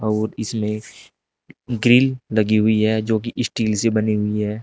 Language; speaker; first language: Hindi; native; Hindi